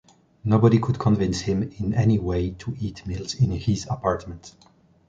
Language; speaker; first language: English; non-native, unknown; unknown